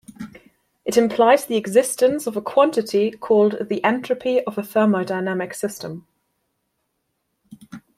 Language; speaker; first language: English; non-native, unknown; German